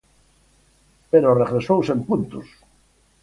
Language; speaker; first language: Galician; native; Galician